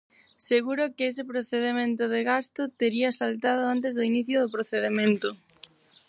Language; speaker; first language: Galician; non-native, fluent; Spanish